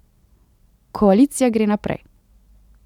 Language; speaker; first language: Slovenian; native; Slovenian